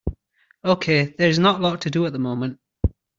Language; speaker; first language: English; native; English